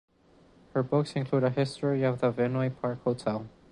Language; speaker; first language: English; non-native, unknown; Spanish